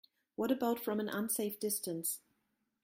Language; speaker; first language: English; non-native, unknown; German